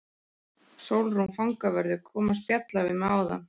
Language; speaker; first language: Icelandic; native; Icelandic